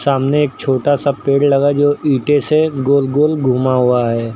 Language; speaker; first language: Hindi; native; Hindi